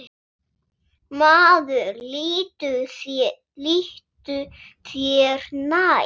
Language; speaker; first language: Icelandic; non-native, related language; Swedish